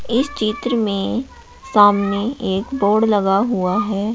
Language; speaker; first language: Hindi; native; Hindi